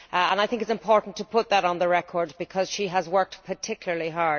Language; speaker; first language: English; native; English